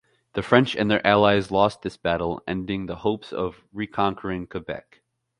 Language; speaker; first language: English; native; English